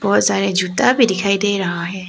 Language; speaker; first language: Hindi; early bilingual, other home language; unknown